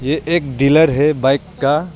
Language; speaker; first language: Hindi; non-native, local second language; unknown